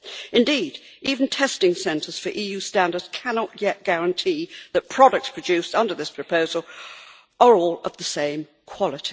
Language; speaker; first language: English; native; English